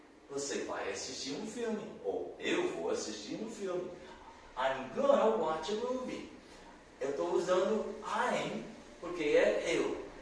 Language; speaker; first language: Portuguese; non-native, learner; English